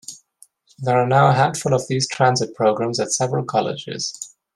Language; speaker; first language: English; non-native, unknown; German